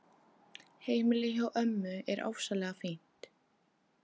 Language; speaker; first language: Icelandic; non-native, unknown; Polish